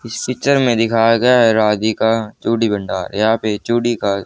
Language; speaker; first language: Hindi; native; Hindi